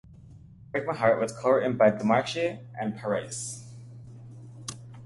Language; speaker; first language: English; native; English